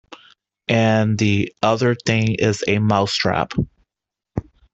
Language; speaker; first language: English; native; English